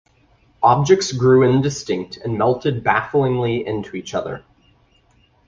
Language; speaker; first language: English; native; English